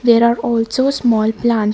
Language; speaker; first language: English; non-native, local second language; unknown